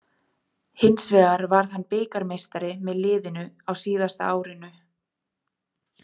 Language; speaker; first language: Icelandic; native; Icelandic